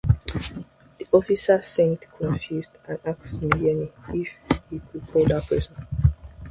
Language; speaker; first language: English; non-native, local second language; Yoruba